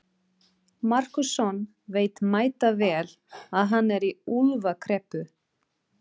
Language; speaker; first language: Icelandic; non-native, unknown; Portuguese